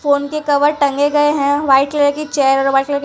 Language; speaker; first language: Hindi; non-native, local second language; Gujarati